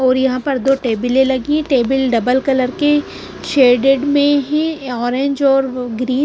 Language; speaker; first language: Hindi; non-native, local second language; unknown